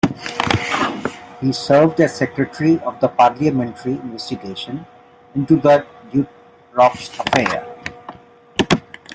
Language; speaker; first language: English; non-native, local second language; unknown